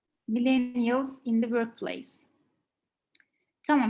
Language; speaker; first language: English; non-native, fluent; Turkish